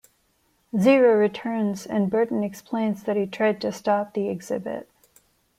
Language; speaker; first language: English; non-native, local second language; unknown